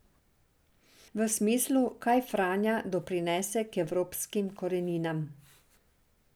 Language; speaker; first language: Slovenian; non-native, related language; Serbian